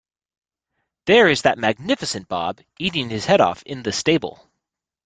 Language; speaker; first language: English; native; English